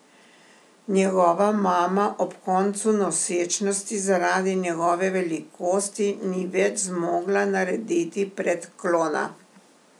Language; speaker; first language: Slovenian; native; Slovenian